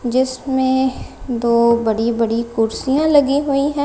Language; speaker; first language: Hindi; non-native, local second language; Punjabi